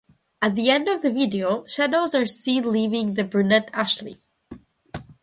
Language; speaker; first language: English; non-native, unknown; Russian